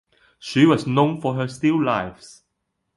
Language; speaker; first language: English; non-native, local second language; Cantonese